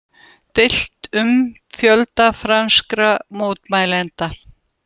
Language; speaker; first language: Icelandic; non-native, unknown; Russian